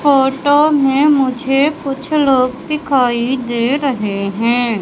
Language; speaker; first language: Hindi; native; Hindi